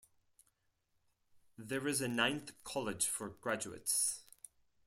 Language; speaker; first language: English; non-native, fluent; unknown